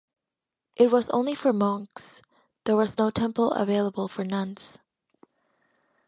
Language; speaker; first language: English; native; English